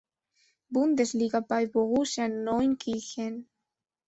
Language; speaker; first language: German; non-native, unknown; Spanish